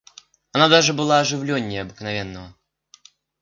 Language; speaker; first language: Russian; native; Russian